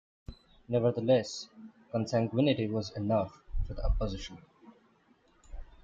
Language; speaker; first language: English; non-native, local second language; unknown